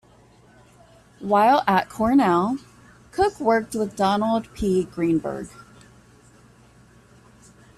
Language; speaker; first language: English; native; English